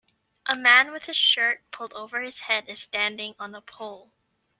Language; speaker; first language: English; native; English